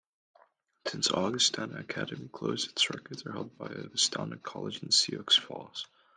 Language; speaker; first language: English; native; English